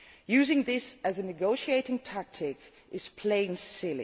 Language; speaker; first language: English; non-native, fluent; Dutch